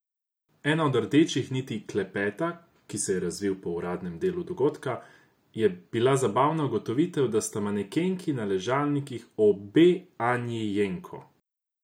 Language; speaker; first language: Slovenian; non-native, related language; Croatian